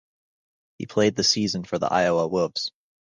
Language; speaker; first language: English; native; English